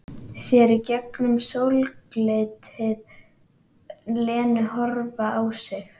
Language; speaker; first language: Icelandic; native; Icelandic